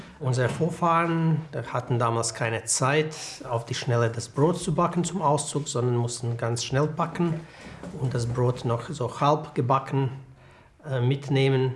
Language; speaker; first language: German; non-native, fluent; Croatian